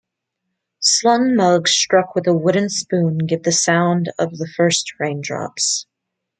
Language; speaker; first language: English; native; English